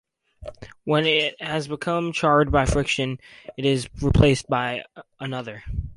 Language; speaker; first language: English; native; English